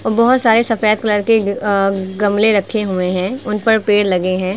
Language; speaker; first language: Hindi; native; Hindi